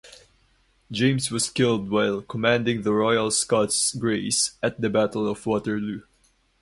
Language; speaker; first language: English; non-native, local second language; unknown